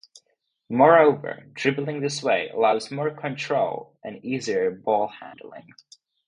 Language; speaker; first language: English; non-native, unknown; Czech